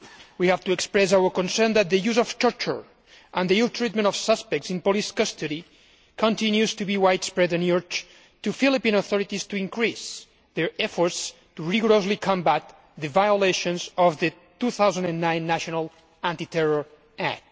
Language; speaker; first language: English; non-native, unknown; Spanish